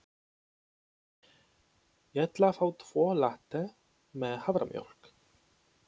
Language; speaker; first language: Icelandic; non-native, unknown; Polish